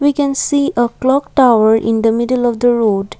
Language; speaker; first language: English; non-native, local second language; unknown